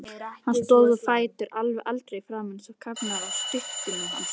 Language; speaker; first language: Icelandic; native; Icelandic